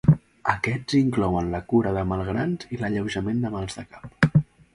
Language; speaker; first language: Catalan; native; Catalan